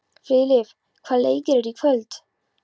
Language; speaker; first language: Icelandic; non-native, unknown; Polish